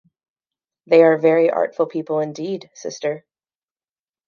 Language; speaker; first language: English; native; English